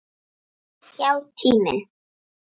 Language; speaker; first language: Icelandic; native; Icelandic